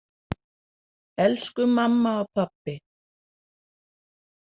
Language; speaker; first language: Icelandic; non-native, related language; Danish